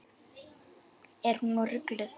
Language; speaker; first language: Icelandic; native; Icelandic